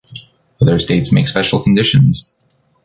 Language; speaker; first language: English; native; English